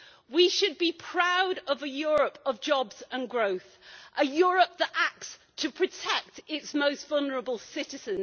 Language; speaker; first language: English; native; English